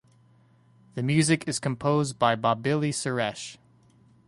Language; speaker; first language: English; native; English